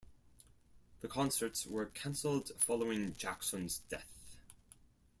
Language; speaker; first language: English; non-native, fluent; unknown